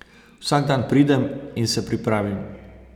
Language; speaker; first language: Slovenian; native; Slovenian